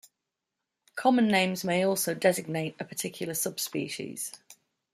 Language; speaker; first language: English; native; English